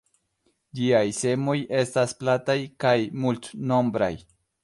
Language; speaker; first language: Esperanto; non-native, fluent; Spanish